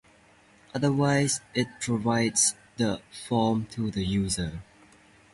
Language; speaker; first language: English; native; English